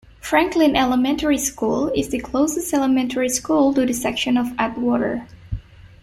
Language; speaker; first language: English; non-native, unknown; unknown